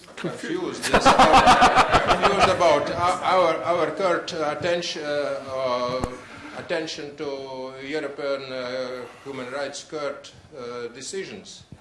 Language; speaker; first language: English; non-native, learner; Latvian